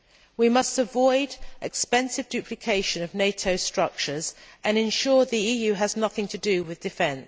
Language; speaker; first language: English; native; English